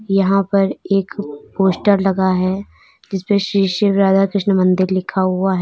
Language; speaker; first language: Hindi; native; Hindi